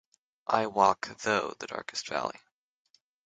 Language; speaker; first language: English; native; English